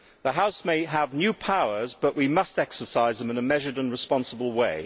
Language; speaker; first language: English; native; English